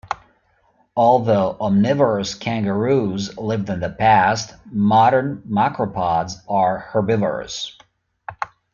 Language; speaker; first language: English; native; English